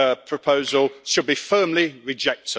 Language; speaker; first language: English; native; English